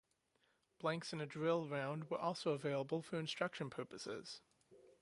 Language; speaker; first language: English; native; English